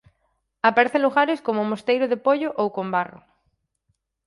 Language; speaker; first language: Galician; native; Galician